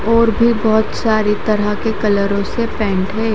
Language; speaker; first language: Hindi; native; Hindi